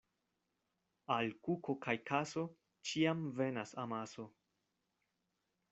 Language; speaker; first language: Esperanto; non-native, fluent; Spanish